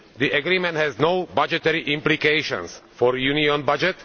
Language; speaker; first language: English; non-native, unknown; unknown